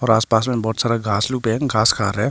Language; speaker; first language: Hindi; non-native, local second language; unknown